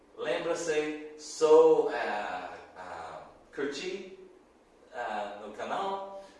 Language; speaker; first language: Portuguese; non-native, learner; English